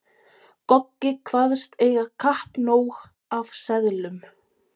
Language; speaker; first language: Icelandic; non-native, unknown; Polish